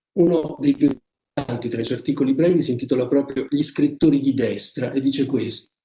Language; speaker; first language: Italian; native; Italian